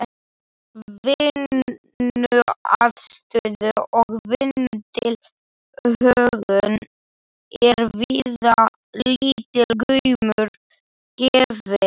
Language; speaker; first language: Icelandic; non-native, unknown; Slovak